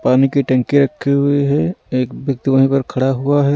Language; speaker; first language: Hindi; non-native, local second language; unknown